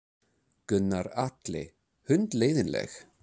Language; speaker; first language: Icelandic; non-native, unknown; English